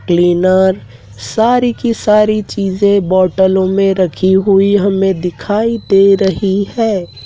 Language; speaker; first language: Hindi; native; Hindi